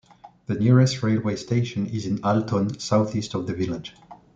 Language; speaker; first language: English; non-native, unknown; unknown